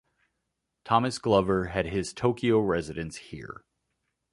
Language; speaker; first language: English; native; English